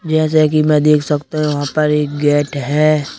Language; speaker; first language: Hindi; native; Hindi